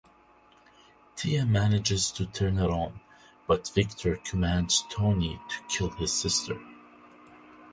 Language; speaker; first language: English; non-native, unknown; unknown